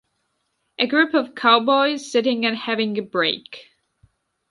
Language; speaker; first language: English; non-native, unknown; Georgian